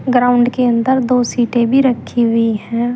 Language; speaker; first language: Hindi; native; Hindi